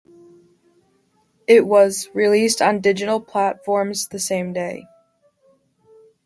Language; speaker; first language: English; native; English